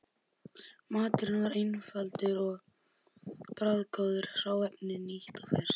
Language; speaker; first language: Icelandic; native; Icelandic